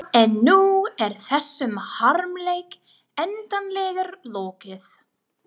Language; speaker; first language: Icelandic; non-native, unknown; English